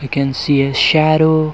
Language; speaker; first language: English; non-native, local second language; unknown